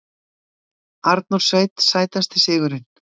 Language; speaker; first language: Icelandic; native; Icelandic